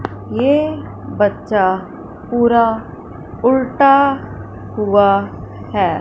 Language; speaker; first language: Hindi; non-native, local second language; Punjabi